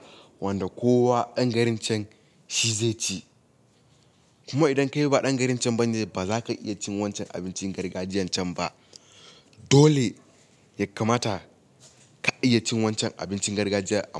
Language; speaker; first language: Hausa; native; Hausa